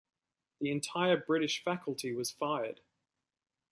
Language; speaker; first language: English; native; English